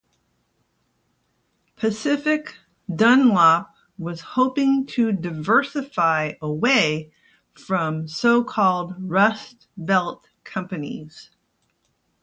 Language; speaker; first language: English; native; English